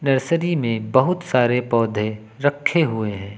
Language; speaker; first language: Hindi; native; Hindi